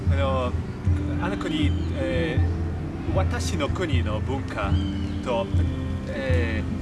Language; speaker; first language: Japanese; non-native, learner; Portuguese